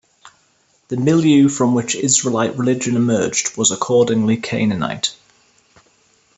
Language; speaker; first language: English; native; English